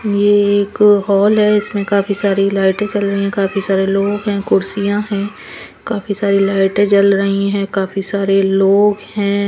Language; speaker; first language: Hindi; non-native, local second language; Punjabi